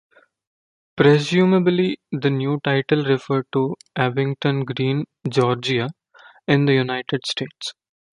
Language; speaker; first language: English; non-native, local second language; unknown